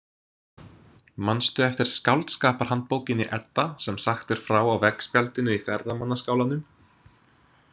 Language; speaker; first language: Icelandic; non-native, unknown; English